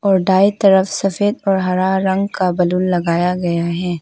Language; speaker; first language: Hindi; non-native, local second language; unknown